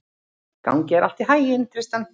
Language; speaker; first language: Icelandic; native; Icelandic